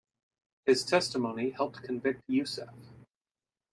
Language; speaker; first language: English; native; English